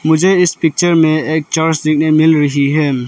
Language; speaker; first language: Hindi; non-native, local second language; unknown